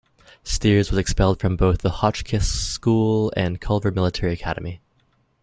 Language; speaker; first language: English; native; English